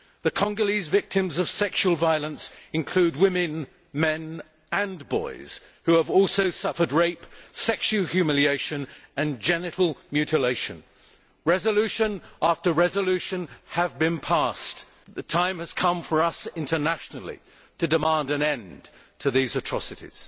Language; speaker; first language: English; native; English